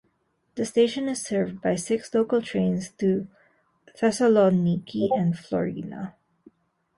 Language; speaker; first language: English; non-native, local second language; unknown